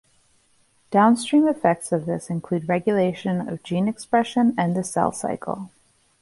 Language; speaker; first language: English; native; English